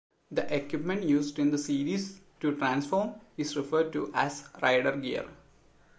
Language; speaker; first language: English; non-native, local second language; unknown